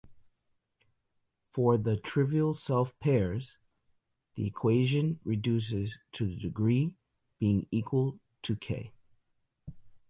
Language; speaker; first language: English; native; English